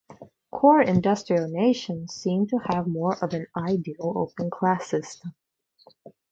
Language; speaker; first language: English; non-native, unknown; Russian